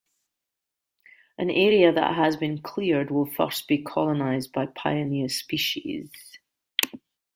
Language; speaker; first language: English; native; English